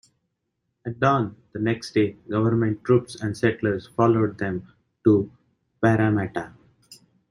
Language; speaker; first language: English; non-native, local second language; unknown